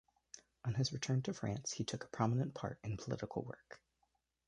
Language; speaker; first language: English; native; English